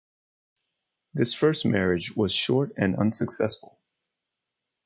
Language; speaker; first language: English; native; English